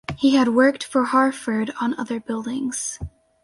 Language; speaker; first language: English; native; English